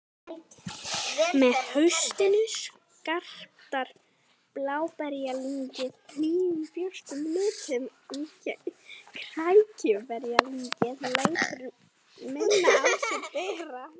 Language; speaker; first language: Icelandic; native; Icelandic